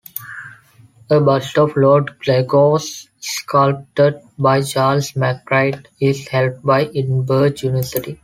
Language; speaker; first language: English; non-native, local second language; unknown